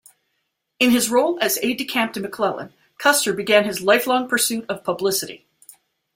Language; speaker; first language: English; native; English